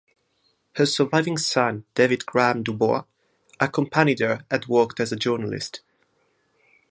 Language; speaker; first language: English; non-native, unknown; Italian